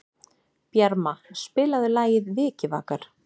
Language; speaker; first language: Icelandic; native; Icelandic